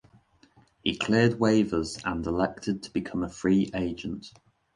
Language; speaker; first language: English; native; English